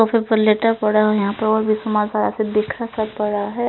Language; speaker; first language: Hindi; non-native, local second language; Punjabi